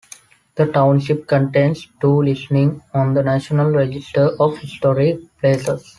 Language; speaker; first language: English; non-native, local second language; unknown